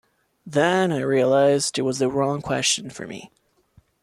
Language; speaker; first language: English; non-native, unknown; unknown